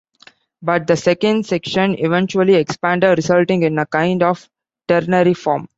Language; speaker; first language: English; non-native, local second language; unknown